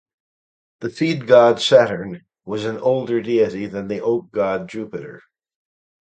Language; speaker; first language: English; native; English